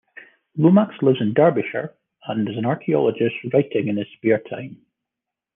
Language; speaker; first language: English; native; English